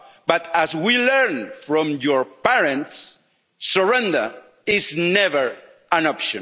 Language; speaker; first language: English; non-native, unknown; Spanish